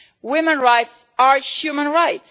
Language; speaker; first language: English; non-native, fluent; Italian